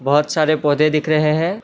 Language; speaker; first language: Hindi; non-native, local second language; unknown